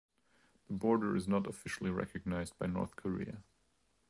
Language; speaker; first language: English; non-native, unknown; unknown